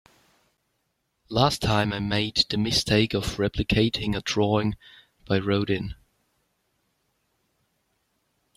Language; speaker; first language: English; native; English